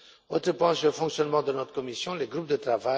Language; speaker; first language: French; non-native, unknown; Romanian